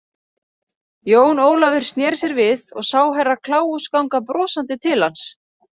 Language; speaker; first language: Icelandic; native; Icelandic